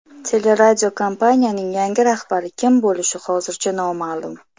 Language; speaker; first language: Uzbek; native; Uzbek